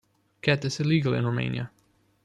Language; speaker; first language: English; non-native, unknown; German